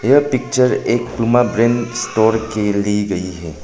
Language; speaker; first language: Hindi; non-native, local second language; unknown